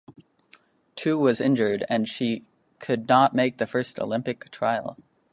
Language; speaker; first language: English; native; English